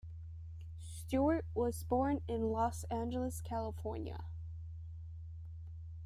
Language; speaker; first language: English; native; English